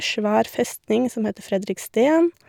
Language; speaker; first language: Norwegian; native; Norwegian